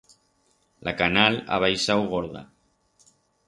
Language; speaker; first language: Aragonese; non-native, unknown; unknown